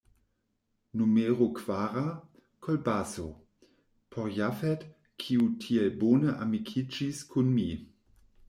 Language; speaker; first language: Esperanto; non-native, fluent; German